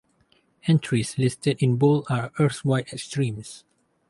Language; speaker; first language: English; non-native, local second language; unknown